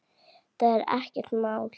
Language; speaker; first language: Icelandic; native; Icelandic